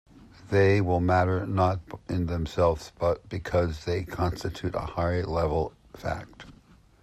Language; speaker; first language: English; native; English